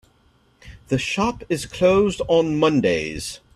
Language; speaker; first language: English; native; English